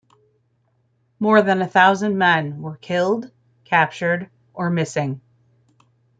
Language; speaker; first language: English; native; English